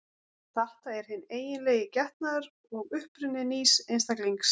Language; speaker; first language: Icelandic; native; Icelandic